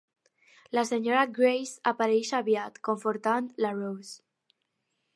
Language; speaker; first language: Catalan; non-native, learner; Spanish